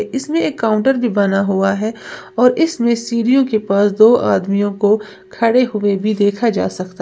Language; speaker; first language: Hindi; native; Hindi